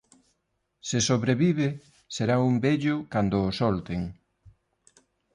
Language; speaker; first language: Galician; non-native, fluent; Spanish